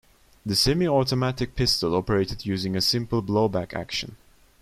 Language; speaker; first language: English; non-native, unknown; Turkish